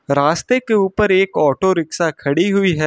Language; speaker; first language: Hindi; native; Hindi